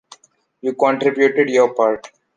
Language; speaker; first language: English; non-native, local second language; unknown